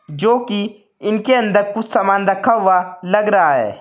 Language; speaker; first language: Hindi; native; Hindi